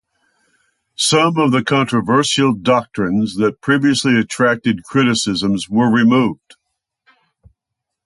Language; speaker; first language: English; native; English